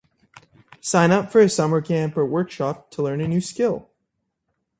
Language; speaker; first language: English; native; English